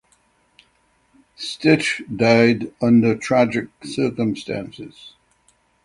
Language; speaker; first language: English; native; English